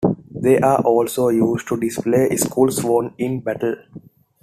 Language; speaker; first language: English; non-native, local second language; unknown